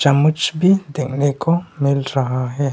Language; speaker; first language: Hindi; non-native, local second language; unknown